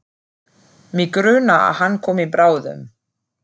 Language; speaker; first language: Icelandic; non-native, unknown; German